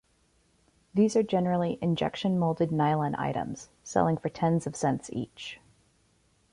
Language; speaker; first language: English; native; English